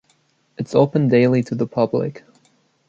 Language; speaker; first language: English; non-native, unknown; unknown